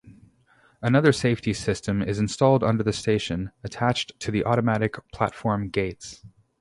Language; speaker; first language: English; native; English